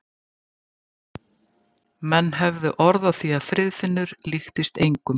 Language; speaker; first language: Icelandic; native; Icelandic